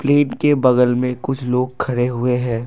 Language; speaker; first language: Hindi; non-native, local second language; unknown